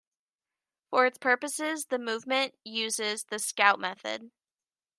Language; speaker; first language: English; native; English